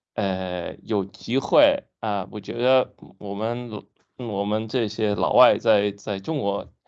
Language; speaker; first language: Chinese; non-native, fluent; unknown